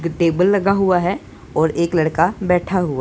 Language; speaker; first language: Hindi; non-native, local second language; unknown